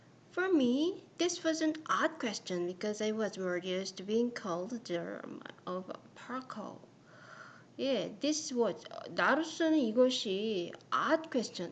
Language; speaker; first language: English; non-native, fluent; Korean